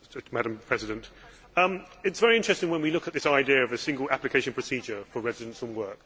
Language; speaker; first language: English; native; English